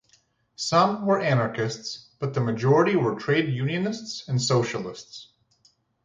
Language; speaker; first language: English; native; English